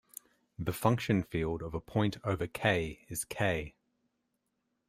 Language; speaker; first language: English; native; English